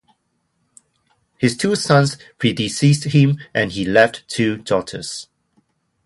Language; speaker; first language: English; non-native, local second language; Cantonese